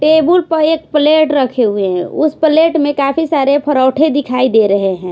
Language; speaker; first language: Hindi; non-native, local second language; Bhojpuri